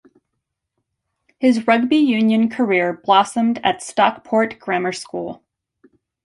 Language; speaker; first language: English; native; English